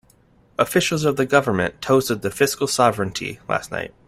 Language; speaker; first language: English; native; English